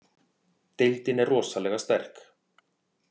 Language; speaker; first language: Icelandic; native; Icelandic